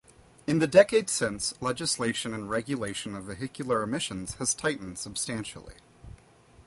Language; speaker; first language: English; native; English